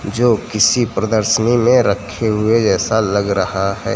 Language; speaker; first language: Hindi; non-native, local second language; Gujarati